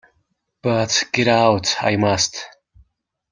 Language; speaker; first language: English; non-native, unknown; Mongolian